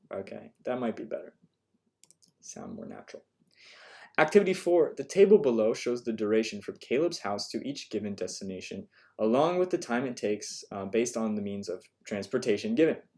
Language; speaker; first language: English; native; English